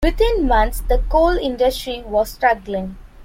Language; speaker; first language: English; non-native, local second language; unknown